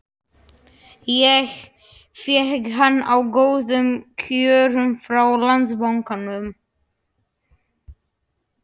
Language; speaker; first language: Icelandic; non-native, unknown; Slovak